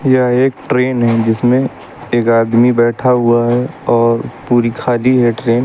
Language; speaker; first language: Hindi; native; Hindi